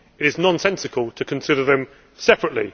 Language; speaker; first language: English; native; English